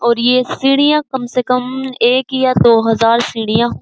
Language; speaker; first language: Hindi; native; Hindi